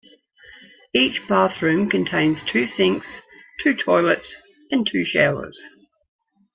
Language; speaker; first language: English; native; English